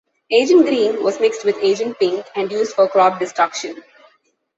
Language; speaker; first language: English; non-native, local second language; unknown